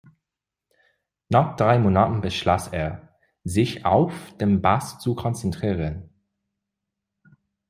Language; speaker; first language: German; non-native, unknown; English